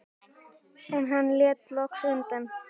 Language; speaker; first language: Icelandic; native; Icelandic